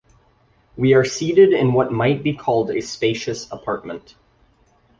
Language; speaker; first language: English; native; English